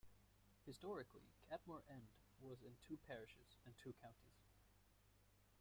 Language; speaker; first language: English; native; English